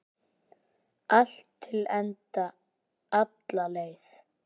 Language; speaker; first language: Icelandic; native; Icelandic